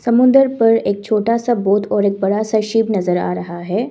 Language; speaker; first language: Hindi; non-native, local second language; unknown